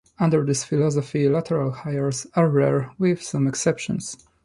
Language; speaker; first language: English; non-native, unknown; Polish